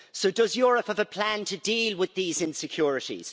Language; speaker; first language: English; native; English